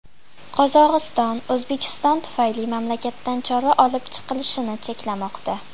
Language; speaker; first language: Uzbek; native; Uzbek